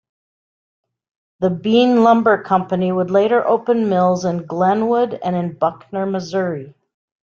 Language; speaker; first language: English; native; English